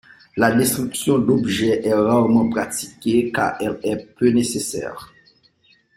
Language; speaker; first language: French; non-native, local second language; Haitian Creole